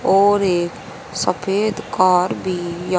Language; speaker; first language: Hindi; native; Hindi